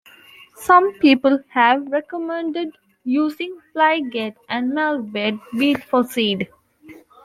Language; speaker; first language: English; non-native, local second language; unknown